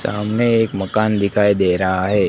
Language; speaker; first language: Hindi; non-native, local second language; Gujarati